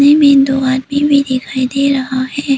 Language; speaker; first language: Hindi; early bilingual, other home language; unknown